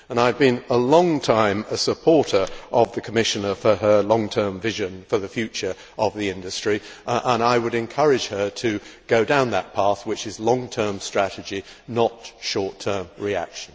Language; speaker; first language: English; native; English